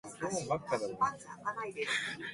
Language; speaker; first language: English; native; English